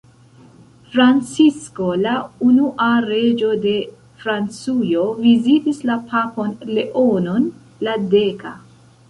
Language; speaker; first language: Esperanto; non-native, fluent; Central Kurdish